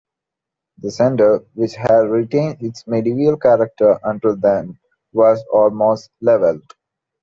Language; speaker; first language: English; non-native, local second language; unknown